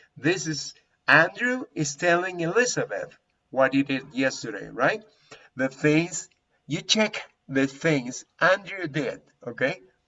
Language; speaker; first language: English; non-native, fluent; Spanish